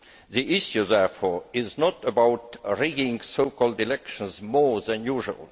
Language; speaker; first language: English; non-native, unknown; Estonian